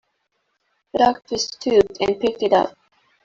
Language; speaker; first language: English; non-native, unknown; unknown